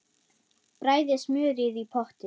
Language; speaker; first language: Icelandic; non-native, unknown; German